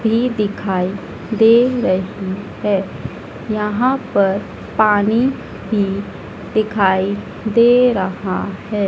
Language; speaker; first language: Hindi; native; Hindi